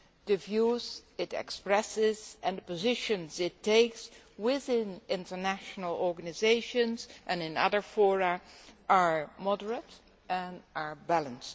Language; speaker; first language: English; non-native, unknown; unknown